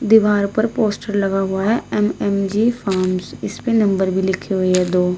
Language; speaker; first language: Hindi; native; Hindi